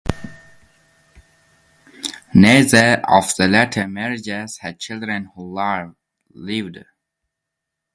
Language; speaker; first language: English; native; English